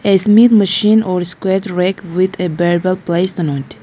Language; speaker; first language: English; non-native, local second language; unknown